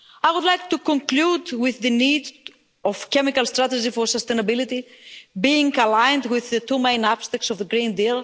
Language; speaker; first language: English; non-native, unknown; Greek